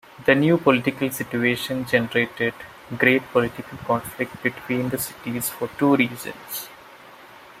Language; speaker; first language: English; non-native, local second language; Malayalam